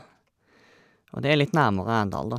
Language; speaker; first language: Norwegian; native; Norwegian